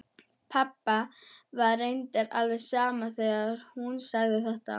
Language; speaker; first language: Icelandic; non-native, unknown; German